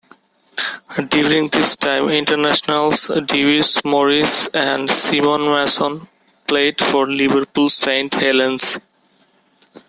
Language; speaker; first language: English; non-native, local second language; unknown